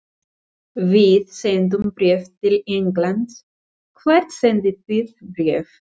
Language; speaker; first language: Icelandic; non-native, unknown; Spanish